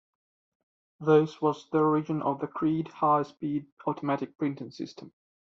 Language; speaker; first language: English; non-native, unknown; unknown